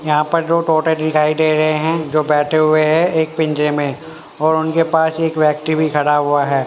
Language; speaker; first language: Hindi; native; Hindi